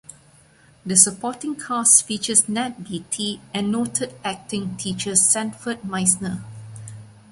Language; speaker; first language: English; non-native, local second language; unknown